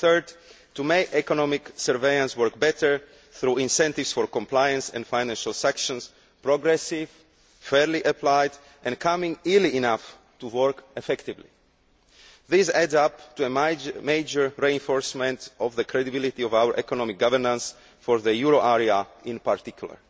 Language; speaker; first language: English; non-native, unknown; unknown